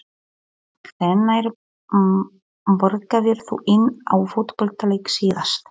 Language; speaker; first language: Icelandic; non-native, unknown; Polish